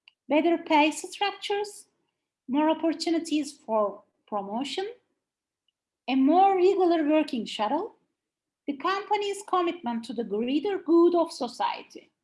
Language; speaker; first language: English; non-native, fluent; Turkish